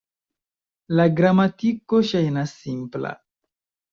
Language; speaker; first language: Esperanto; non-native, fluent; Chinese